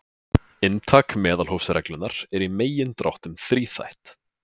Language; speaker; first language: Icelandic; native; Icelandic